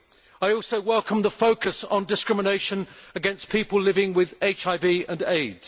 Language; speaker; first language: English; native; English